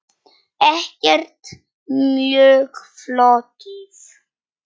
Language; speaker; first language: Icelandic; non-native, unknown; Polish